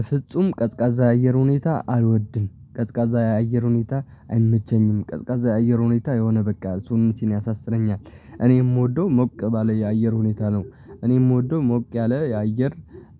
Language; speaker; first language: Amharic; non-native, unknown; Tigrinya